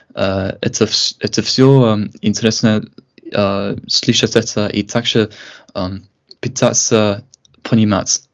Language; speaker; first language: Russian; non-native, fluent; English